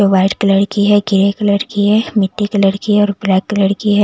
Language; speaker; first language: Hindi; native; Hindi